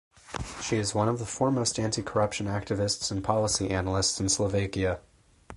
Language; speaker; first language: English; native; English